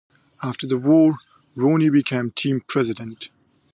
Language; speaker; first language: English; non-native, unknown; Pashto